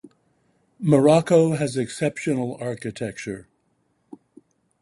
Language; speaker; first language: English; native; English